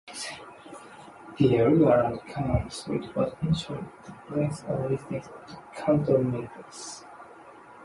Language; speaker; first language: English; non-native, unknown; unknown